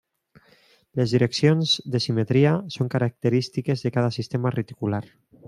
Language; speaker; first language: Catalan; non-native, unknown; Spanish